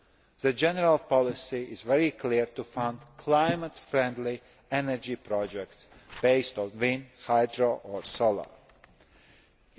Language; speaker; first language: English; non-native, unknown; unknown